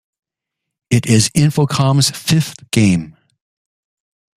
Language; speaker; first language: English; native; English